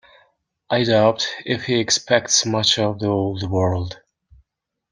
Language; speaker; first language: English; non-native, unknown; Mongolian